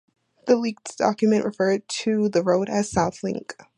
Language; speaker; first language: English; native; English